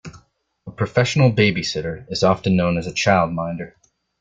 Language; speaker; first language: English; native; English